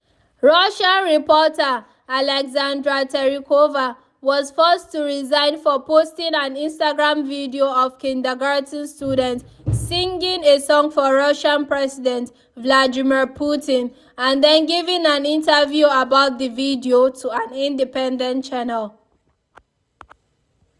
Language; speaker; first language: English; non-native, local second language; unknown